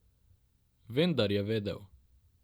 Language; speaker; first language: Slovenian; non-native, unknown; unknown